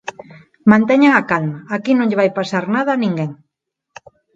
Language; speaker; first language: Galician; non-native, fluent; Spanish